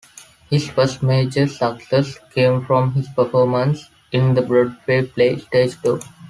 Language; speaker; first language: English; non-native, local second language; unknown